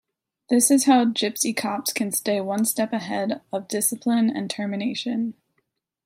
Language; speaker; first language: English; native; English